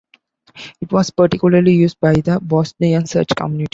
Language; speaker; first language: English; non-native, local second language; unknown